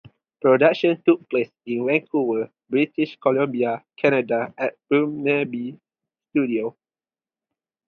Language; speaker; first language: English; non-native, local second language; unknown